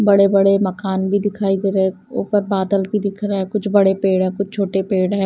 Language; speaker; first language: Hindi; non-native, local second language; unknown